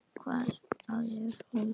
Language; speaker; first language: Icelandic; native; Icelandic